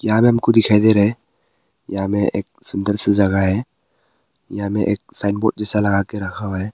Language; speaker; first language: Hindi; early bilingual, other home language; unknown